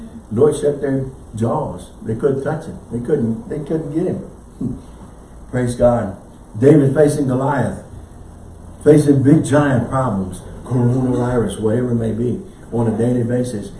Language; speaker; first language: English; native; English